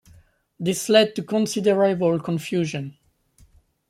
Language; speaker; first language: English; non-native, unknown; French